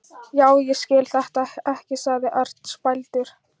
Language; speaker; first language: Icelandic; non-native, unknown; Thai